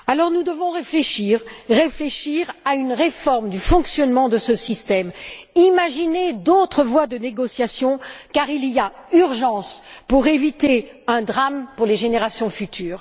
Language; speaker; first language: French; native; French